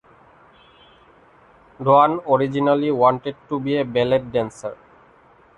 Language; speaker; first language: English; non-native, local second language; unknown